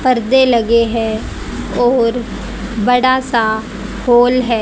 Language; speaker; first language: Hindi; native; Hindi